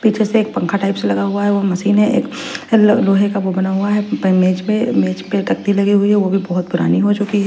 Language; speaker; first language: Hindi; non-native, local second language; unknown